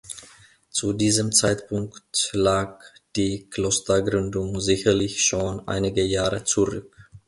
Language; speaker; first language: German; non-native, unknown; Finnish